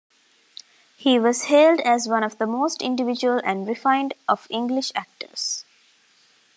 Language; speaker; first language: English; non-native, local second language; Tamil